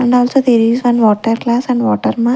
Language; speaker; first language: English; non-native, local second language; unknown